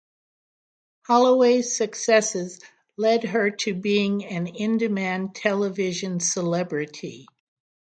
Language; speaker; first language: English; native; English